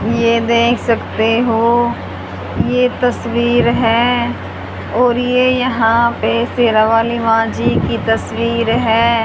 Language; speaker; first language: Hindi; native; Hindi